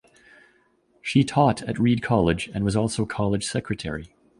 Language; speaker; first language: English; native; English